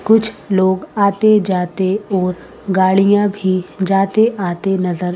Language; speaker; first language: Hindi; native; Hindi